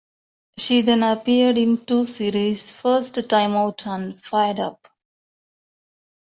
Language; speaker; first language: English; non-native, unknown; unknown